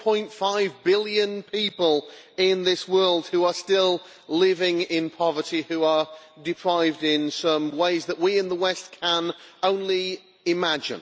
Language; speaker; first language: English; native; English